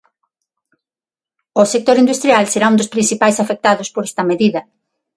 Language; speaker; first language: Galician; non-native, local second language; Spanish